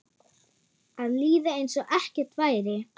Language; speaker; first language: Icelandic; non-native, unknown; German